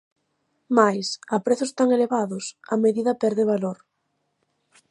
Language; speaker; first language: Galician; native; Galician